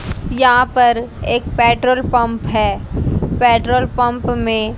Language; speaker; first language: Hindi; native; Hindi